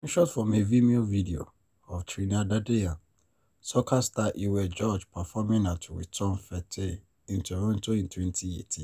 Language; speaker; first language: English; non-native, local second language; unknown